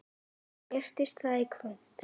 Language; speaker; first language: Icelandic; native; Icelandic